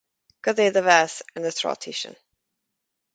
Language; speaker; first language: Irish; native; Irish